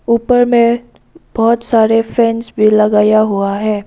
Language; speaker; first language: Hindi; non-native, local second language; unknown